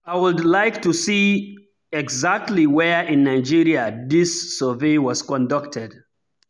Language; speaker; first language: English; non-native, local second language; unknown